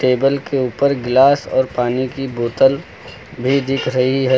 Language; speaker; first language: Hindi; native; Hindi